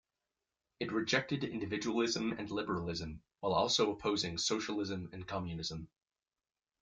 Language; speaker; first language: English; native; English